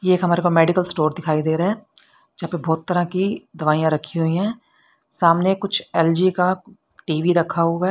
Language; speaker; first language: Hindi; native; Hindi